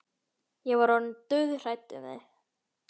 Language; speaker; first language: Icelandic; native; Icelandic